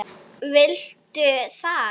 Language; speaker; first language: Icelandic; non-native, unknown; Arabic